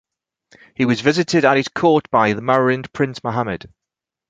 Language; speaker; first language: English; native; English